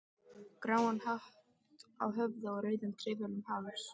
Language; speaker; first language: Icelandic; native; Icelandic